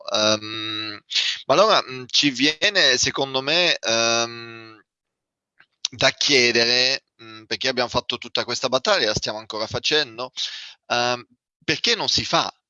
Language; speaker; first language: Italian; non-native, fluent; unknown